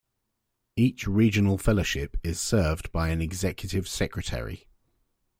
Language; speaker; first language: English; native; English